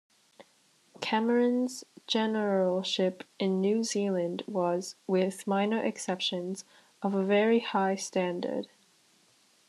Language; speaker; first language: English; native; English